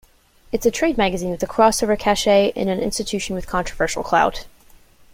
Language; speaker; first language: English; native; English